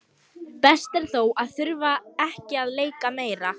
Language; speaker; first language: Icelandic; non-native, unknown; Lithuanian